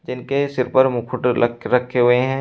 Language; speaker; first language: Hindi; native; Hindi